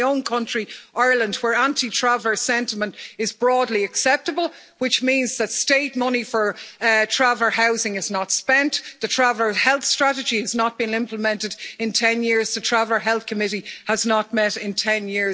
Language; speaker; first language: English; native; English